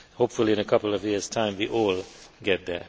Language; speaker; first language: English; non-native, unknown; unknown